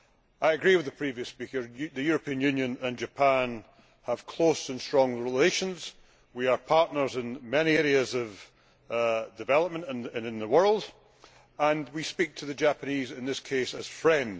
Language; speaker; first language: English; native; English